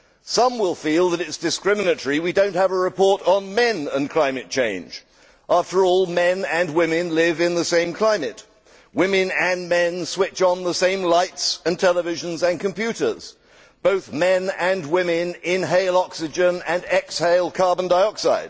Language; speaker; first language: English; native; English